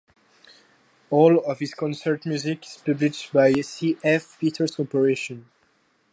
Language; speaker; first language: English; non-native, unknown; French